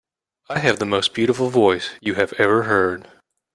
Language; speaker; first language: English; native; English